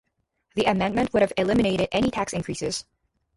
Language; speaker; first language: English; native; English